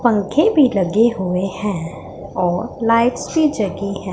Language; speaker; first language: Hindi; non-native, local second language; Punjabi